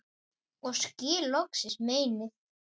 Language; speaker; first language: Icelandic; native; Icelandic